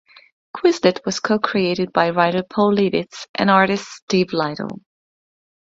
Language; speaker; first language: English; non-native, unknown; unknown